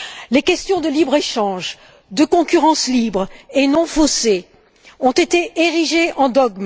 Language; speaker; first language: French; native; French